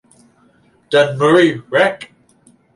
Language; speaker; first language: English; native; English